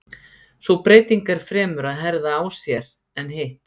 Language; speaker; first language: Icelandic; native; Icelandic